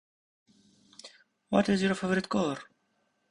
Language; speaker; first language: English; native; English